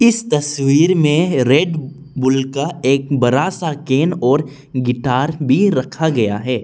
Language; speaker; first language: Hindi; non-native, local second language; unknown